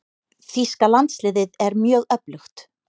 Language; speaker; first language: Icelandic; native; Icelandic